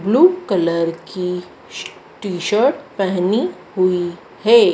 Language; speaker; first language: Hindi; native; Hindi